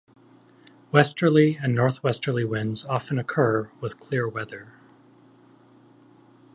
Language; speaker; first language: English; native; English